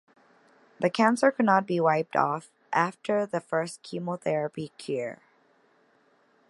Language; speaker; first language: English; native; English